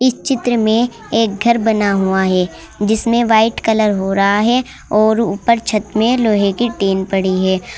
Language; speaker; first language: Hindi; native; Hindi